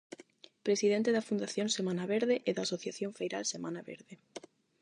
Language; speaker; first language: Galician; non-native, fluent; Spanish